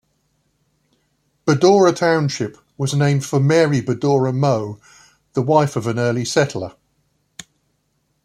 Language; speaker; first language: English; native; English